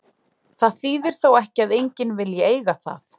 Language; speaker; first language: Icelandic; native; Icelandic